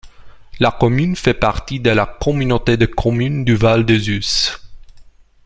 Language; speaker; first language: French; non-native, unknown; Romanian